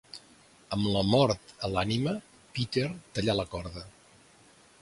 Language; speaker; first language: Catalan; native; Catalan